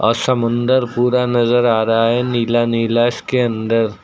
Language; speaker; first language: Hindi; native; Hindi